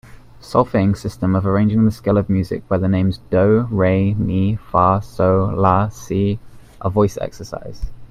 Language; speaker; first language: English; native; English